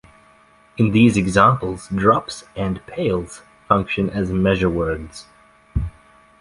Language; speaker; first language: English; native; English